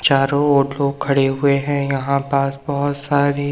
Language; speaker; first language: Hindi; native; Hindi